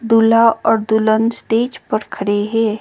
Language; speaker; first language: Hindi; non-native, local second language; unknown